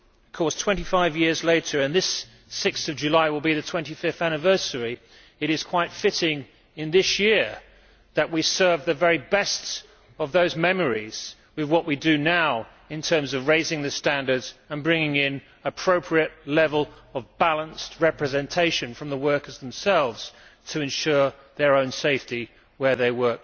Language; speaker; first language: English; native; English